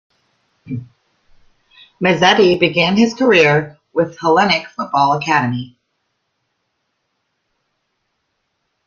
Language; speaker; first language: English; native; English